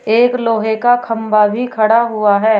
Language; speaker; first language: Hindi; native; Hindi